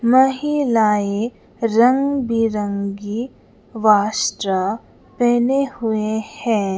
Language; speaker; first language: Hindi; non-native, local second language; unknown